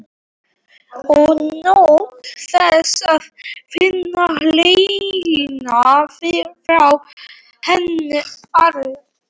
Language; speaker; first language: Icelandic; non-native, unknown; Polish